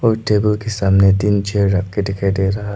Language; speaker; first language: Hindi; non-native, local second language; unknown